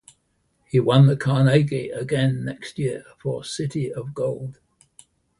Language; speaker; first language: English; native; English